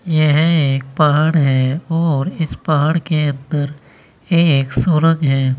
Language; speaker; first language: Hindi; native; Hindi